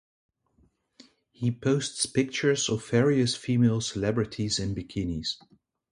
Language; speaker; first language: English; non-native, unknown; Dutch